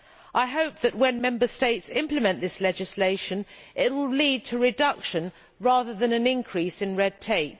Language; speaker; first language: English; native; English